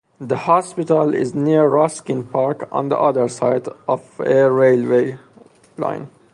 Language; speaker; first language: English; non-native, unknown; Persian